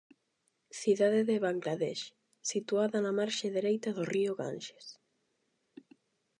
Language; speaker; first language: Galician; non-native, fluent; Spanish